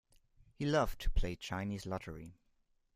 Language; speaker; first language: English; non-native, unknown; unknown